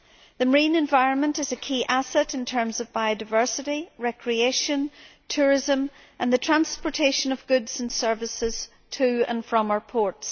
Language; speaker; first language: English; native; English